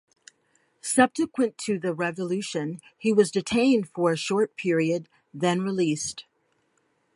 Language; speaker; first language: English; native; English